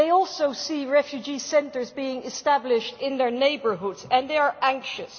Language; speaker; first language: English; non-native, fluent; Dutch